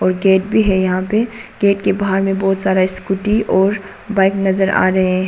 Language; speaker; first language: Hindi; non-native, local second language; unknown